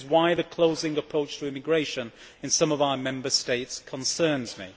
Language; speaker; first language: English; native; English